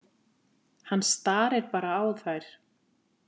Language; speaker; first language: Icelandic; native; Icelandic